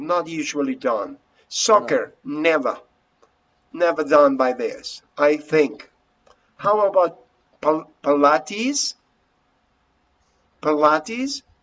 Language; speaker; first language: English; non-native, fluent; Spanish